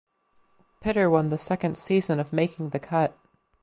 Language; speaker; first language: English; native; English